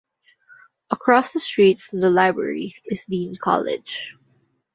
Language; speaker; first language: English; non-native, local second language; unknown